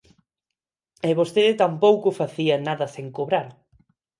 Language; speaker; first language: Galician; non-native, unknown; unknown